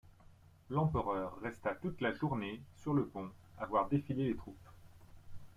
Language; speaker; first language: French; non-native, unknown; English